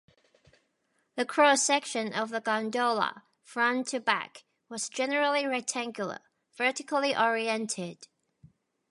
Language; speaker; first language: English; native; English